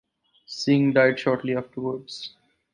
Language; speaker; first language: English; non-native, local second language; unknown